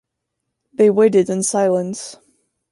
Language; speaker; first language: English; native; English